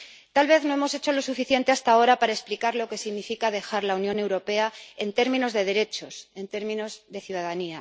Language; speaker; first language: Spanish; native; Spanish